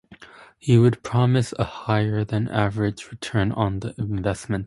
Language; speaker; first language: English; native; English